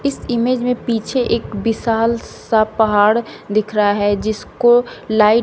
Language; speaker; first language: Hindi; native; Hindi